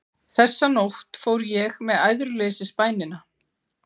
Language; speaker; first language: Icelandic; native; Icelandic